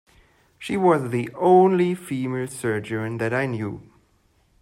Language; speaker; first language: English; non-native, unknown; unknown